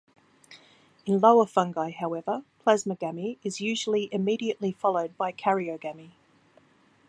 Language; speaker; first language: English; native; English